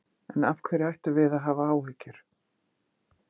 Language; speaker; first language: Icelandic; native; Icelandic